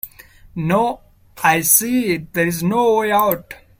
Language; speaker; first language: English; non-native, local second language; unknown